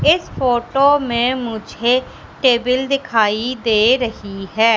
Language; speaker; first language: Hindi; native; Hindi